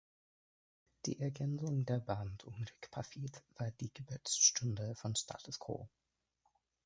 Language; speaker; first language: German; non-native, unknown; English